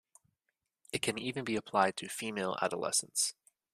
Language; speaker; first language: English; native; English